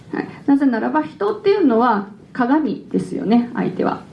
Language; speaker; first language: Japanese; native; Japanese